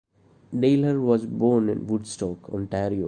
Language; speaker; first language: English; non-native, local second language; Malayalam